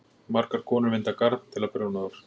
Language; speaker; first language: Icelandic; native; Icelandic